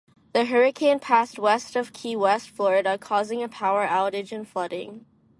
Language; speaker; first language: English; non-native, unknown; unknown